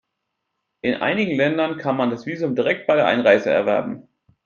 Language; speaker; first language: German; native; German